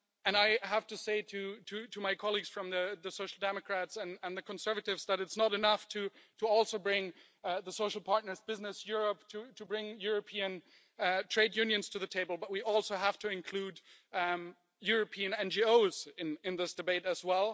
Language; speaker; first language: English; non-native, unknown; German